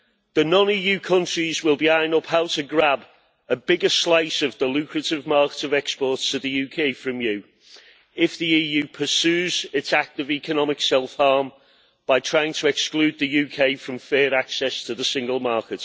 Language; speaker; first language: English; native; English